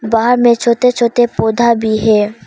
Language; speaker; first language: Hindi; non-native, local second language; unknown